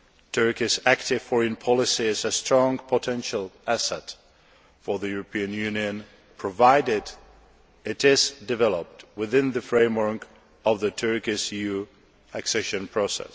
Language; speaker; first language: English; non-native, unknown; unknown